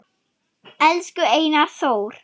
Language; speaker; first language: Icelandic; non-native, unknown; German